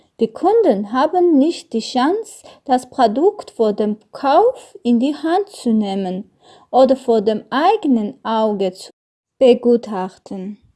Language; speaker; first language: German; non-native, learner; Armenian